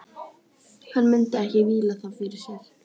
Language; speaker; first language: Icelandic; native; Icelandic